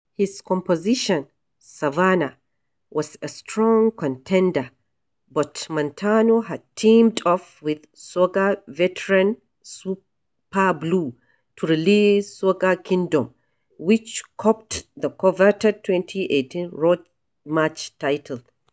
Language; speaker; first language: English; non-native, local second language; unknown